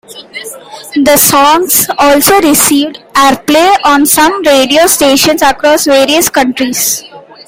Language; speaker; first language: English; non-native, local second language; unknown